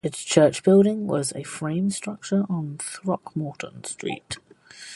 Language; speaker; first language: English; native; English